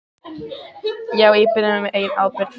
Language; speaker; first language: Icelandic; native; Icelandic